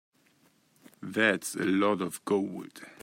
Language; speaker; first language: English; native; English